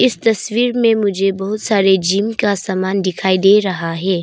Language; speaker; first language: Hindi; non-native, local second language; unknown